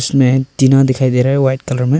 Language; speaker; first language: Hindi; non-native, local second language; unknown